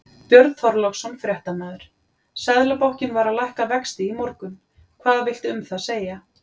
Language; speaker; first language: Icelandic; native; Icelandic